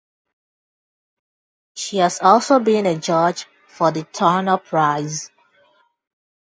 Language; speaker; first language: English; non-native, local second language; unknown